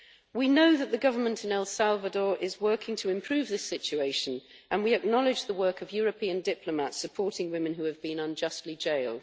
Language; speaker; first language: English; native; English